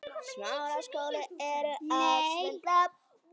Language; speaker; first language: Icelandic; native; Icelandic